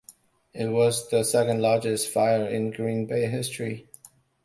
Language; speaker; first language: English; non-native, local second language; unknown